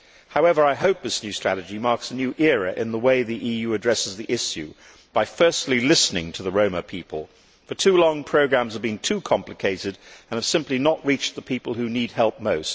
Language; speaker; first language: English; native; English